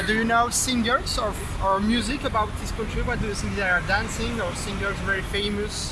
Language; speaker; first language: English; non-native, learner; Spanish